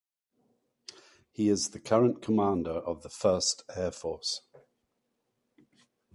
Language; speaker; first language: English; native; English